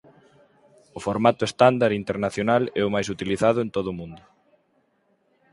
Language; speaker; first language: Galician; native; Galician